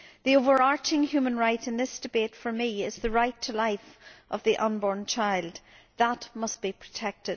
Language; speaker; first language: English; native; English